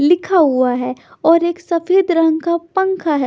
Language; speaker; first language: Hindi; non-native, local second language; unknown